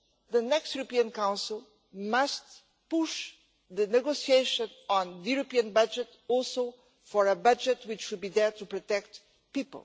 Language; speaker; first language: English; non-native, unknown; Portuguese